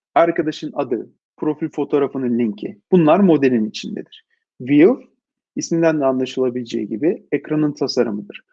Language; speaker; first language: Turkish; native; Turkish